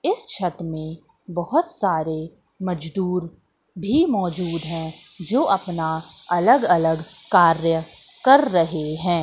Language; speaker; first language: Hindi; native; Hindi